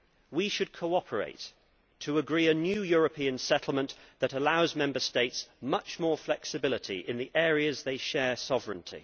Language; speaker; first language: English; native; English